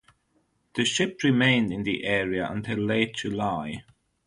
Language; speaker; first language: English; non-native, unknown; German